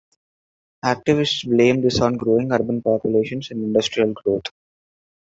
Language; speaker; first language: English; non-native, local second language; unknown